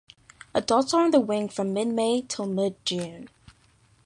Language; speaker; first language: English; native; English